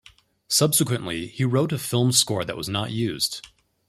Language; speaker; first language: English; native; English